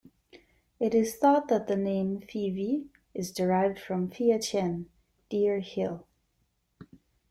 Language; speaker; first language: English; native; English